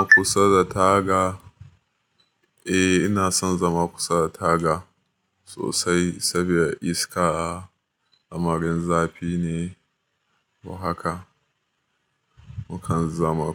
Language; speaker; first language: Hausa; native; Hausa